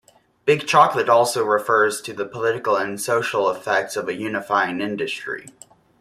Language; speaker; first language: English; native; English